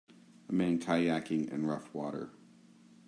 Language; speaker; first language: English; native; English